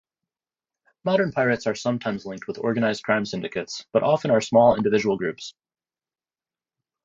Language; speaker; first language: English; native; English